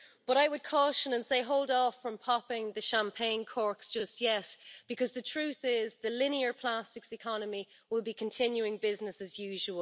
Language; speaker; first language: English; native; English